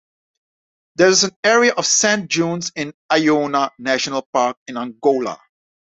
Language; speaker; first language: English; non-native, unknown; Dutch